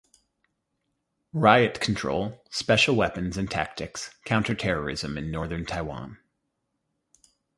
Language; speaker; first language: English; native; English